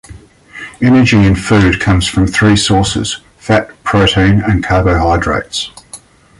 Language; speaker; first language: English; native; English